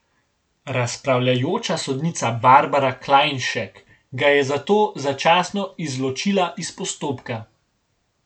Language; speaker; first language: Slovenian; native; Slovenian